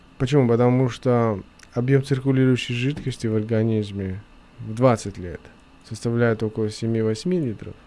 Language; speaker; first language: Russian; non-native, local second language; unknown